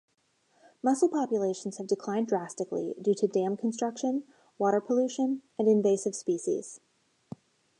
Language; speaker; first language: English; native; English